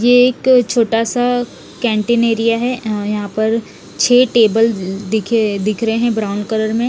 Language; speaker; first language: Hindi; non-native, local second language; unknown